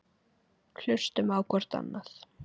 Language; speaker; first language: Icelandic; native; Icelandic